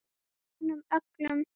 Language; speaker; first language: Icelandic; native; Icelandic